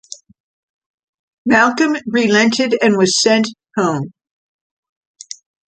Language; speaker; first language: English; native; English